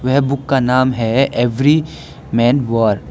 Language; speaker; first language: Hindi; non-native, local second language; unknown